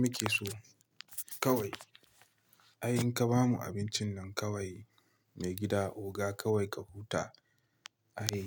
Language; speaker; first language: Hausa; non-native, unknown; Igbo